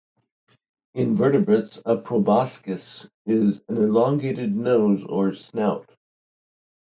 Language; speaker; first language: English; native; English